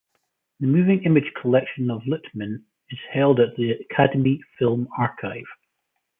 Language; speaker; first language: English; native; English